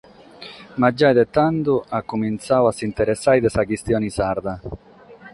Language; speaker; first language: Sardinian; non-native, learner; Catalan